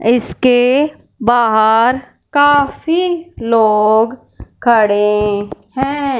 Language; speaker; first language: Hindi; non-native, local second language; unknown